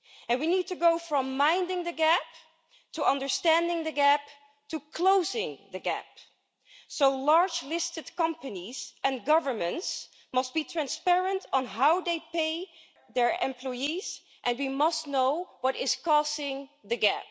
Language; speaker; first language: English; non-native, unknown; Dutch